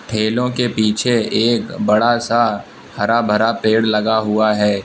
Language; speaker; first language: Hindi; native; Hindi